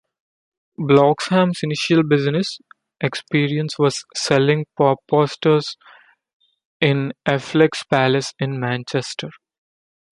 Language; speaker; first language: English; non-native, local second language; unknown